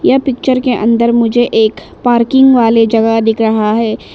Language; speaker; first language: Hindi; non-native, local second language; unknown